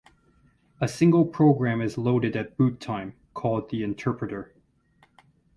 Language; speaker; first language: English; native; English